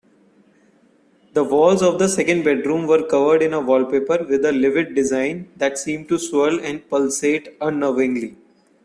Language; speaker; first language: English; non-native, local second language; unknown